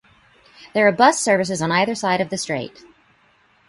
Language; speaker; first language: English; native; English